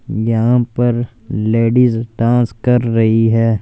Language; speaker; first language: Hindi; non-native, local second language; Punjabi